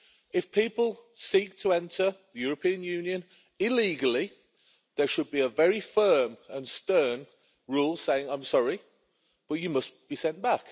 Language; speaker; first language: English; native; English